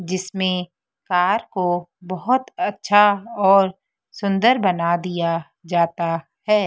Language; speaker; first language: Hindi; native; Hindi